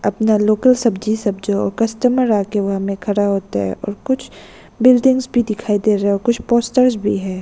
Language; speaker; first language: Hindi; non-native, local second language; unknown